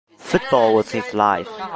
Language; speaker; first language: English; non-native, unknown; Chinese